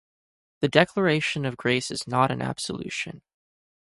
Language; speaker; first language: English; native; English